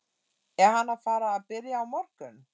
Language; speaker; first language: Icelandic; non-native, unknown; German